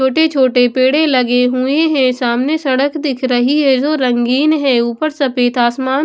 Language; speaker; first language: Hindi; non-native, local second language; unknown